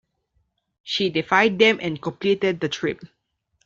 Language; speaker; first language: English; non-native, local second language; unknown